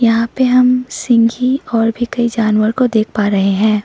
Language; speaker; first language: Hindi; non-native, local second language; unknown